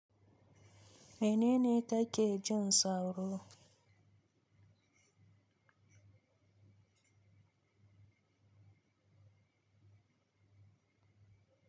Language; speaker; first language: Hausa; native; Hausa